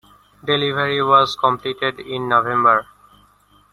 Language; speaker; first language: English; non-native, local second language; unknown